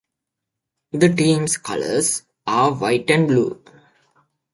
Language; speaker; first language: English; native; English